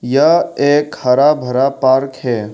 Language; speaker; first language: Hindi; non-native, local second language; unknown